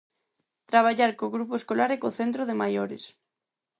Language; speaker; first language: Galician; non-native, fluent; Spanish